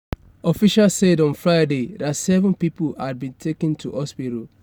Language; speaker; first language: English; non-native, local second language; Yoruba